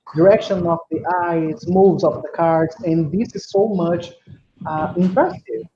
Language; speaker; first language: English; non-native, fluent; Portuguese